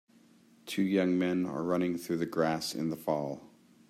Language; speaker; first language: English; native; English